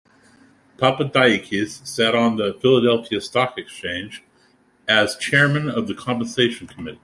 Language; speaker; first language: English; native; English